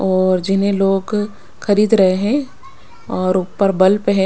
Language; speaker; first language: Hindi; non-native, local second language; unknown